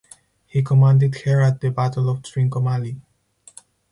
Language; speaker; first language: English; non-native, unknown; Spanish